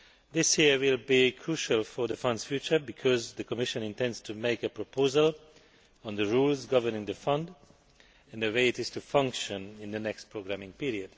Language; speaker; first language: English; non-native, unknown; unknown